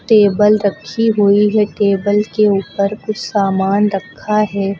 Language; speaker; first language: Hindi; native; Hindi